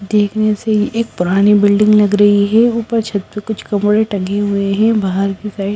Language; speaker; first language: Hindi; non-native, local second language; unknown